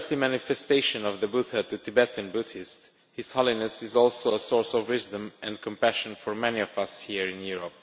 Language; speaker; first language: English; non-native, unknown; Romanian